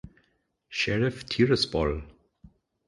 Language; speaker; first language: German; non-native, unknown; English